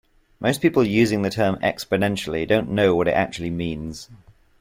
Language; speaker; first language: English; native; English